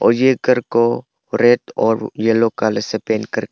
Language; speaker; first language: Hindi; non-native, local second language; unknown